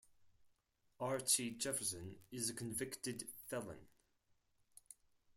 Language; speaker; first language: English; non-native, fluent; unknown